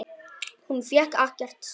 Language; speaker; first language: Icelandic; non-native, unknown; Vietnamese